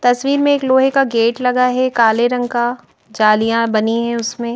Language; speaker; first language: Hindi; native; Hindi